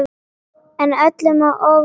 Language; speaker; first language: Icelandic; native; Icelandic